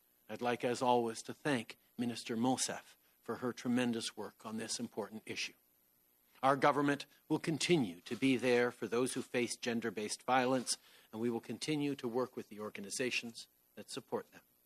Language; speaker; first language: English; early bilingual, other home language; French